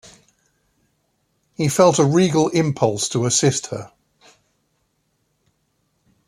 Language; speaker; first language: English; native; English